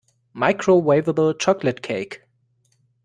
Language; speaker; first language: English; non-native, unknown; German